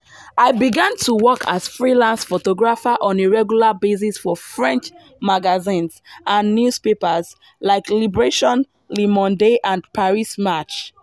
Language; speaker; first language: English; non-native, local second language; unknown